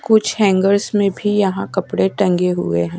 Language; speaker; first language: Hindi; native; Hindi